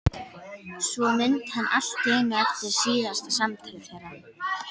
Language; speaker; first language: Icelandic; native; Icelandic